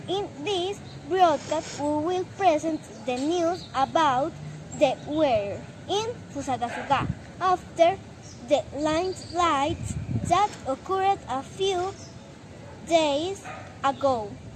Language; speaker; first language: English; non-native, learner; Spanish